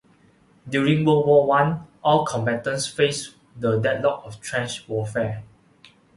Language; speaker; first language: English; non-native, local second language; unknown